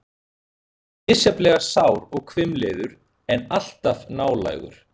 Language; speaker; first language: Icelandic; native; Icelandic